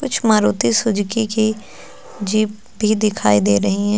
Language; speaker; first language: Hindi; native; Hindi